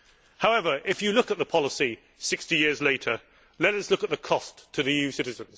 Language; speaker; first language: English; native; English